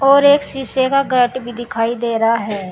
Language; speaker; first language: Hindi; native; Hindi